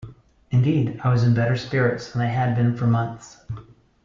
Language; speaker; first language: English; native; English